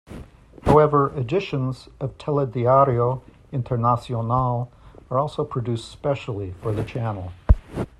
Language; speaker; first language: English; native; English